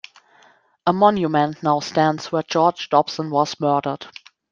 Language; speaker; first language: English; non-native, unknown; German